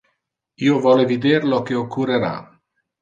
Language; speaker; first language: Interlingua; non-native, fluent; Italian